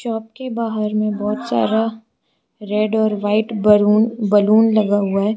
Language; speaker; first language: Hindi; non-native, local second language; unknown